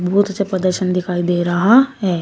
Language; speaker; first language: Hindi; native; Hindi